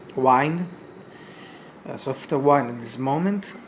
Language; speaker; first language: English; non-native, learner; Italian